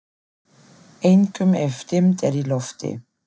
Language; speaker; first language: Icelandic; non-native, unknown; German